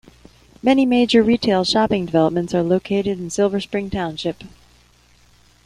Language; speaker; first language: English; native; English